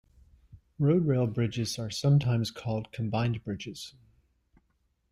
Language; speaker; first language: English; native; English